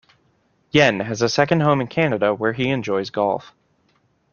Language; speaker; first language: English; native; English